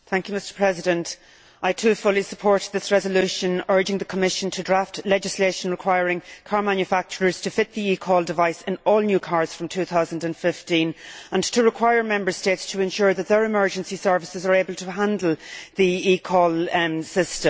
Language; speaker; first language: English; native; English